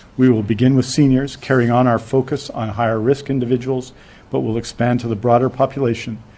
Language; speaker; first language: English; native; English